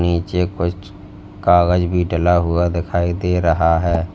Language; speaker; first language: Hindi; native; Hindi